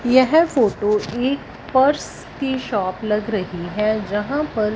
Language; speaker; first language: Hindi; non-native, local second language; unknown